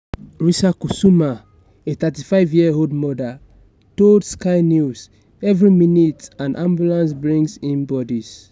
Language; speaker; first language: English; non-native, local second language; Yoruba